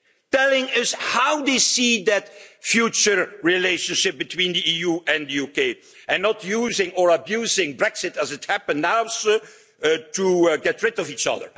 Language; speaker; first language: English; non-native, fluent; Dutch